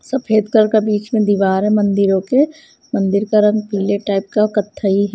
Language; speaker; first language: Hindi; non-native, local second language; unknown